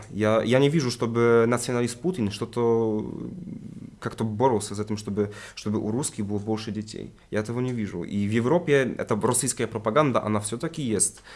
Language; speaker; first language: Russian; non-native, related language; Polish